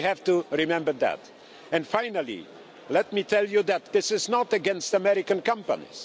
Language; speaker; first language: English; non-native, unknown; Polish